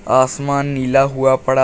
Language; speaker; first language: Hindi; native; Hindi